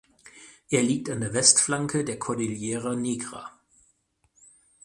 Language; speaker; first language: German; native; German